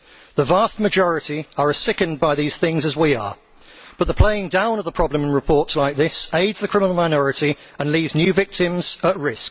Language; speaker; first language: English; native; English